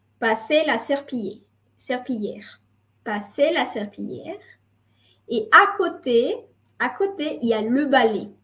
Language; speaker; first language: French; non-native, fluent; Spanish